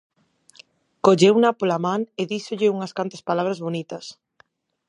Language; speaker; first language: Galician; non-native, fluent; Spanish